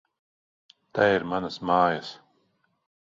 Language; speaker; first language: Latvian; non-native, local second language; Russian